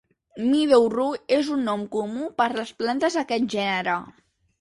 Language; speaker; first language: Catalan; native; Catalan